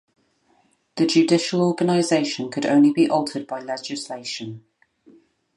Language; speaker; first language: English; native; English